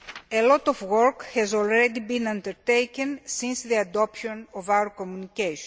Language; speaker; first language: English; non-native, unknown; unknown